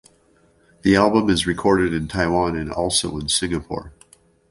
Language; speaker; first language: English; native; English